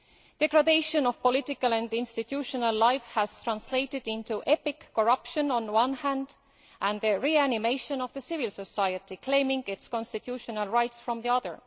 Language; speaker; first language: English; non-native, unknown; Estonian